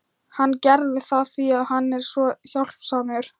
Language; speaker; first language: Icelandic; non-native, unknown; Thai